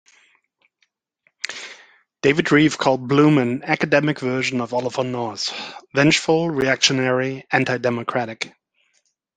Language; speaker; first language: English; non-native, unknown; German